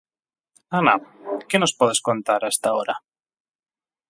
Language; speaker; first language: Galician; non-native, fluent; Spanish